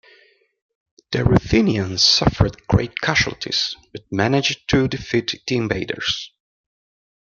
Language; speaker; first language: English; non-native, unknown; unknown